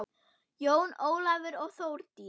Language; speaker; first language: Icelandic; non-native, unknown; German